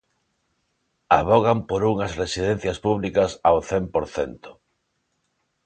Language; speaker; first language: Galician; non-native, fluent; Spanish